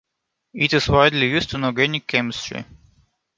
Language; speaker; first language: English; non-native, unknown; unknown